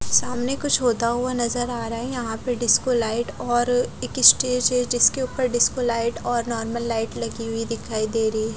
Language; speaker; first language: Hindi; non-native, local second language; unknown